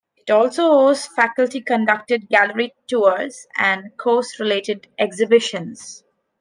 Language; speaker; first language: English; non-native, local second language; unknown